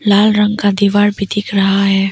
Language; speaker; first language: Hindi; non-native, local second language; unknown